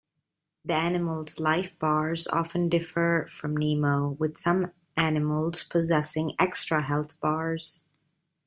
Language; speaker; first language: English; non-native, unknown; Italian